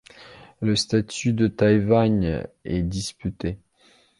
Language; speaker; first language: French; non-native, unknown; Belarusian